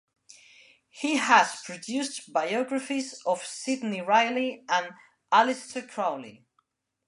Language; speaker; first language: English; non-native, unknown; Spanish